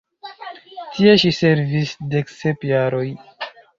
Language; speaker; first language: Esperanto; non-native, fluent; Chinese